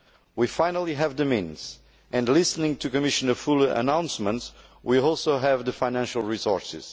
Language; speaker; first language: English; non-native, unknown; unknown